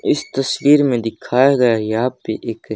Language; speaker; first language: Hindi; native; Hindi